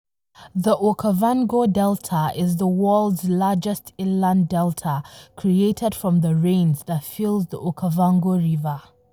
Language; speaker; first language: English; non-native, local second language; Hausa